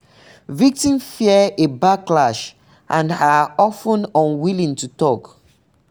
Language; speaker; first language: English; non-native, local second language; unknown